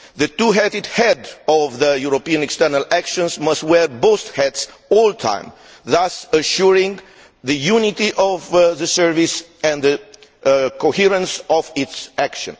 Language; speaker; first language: English; non-native, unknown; Romanian